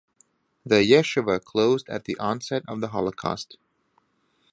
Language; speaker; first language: English; native; English